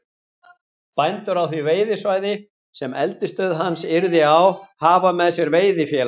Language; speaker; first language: Icelandic; native; Icelandic